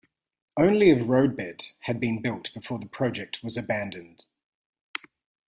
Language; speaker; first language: English; native; English